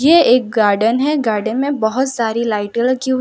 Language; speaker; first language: Hindi; non-native, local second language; Gujarati